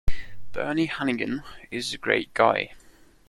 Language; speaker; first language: English; non-native, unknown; German